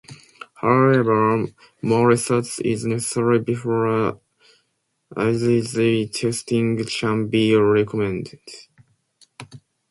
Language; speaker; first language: English; non-native, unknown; Japanese